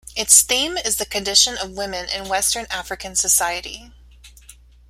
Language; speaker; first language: English; native; English